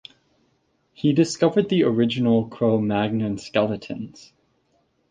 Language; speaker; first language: English; native; English